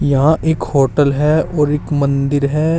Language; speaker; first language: Hindi; native; Hindi